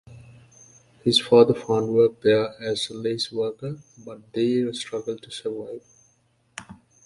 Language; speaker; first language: English; native; English